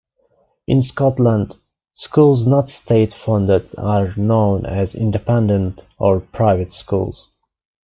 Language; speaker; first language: English; non-native, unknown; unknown